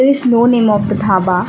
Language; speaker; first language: English; non-native, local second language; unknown